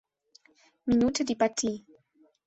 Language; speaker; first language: German; non-native, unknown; Spanish